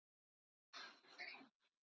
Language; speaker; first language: Icelandic; native; Icelandic